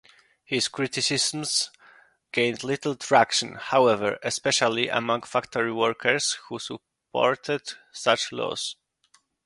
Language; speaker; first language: English; non-native, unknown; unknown